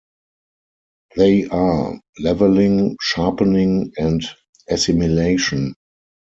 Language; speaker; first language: English; non-native, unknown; German